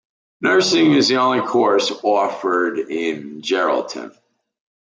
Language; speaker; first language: English; native; English